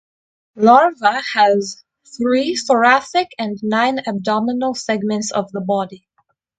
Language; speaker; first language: English; non-native, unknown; Russian